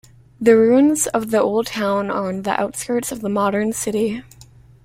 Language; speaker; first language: English; native; English